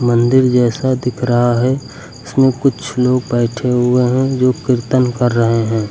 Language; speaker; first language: Hindi; native; Hindi